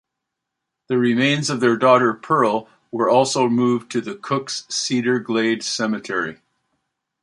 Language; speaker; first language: English; native; English